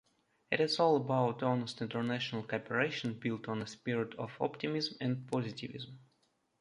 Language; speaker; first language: English; non-native, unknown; Russian